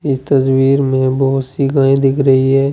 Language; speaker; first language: Hindi; native; Hindi